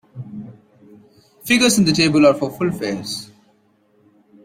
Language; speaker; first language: English; non-native, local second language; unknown